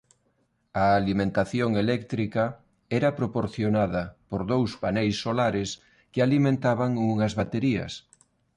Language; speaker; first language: Galician; non-native, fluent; Spanish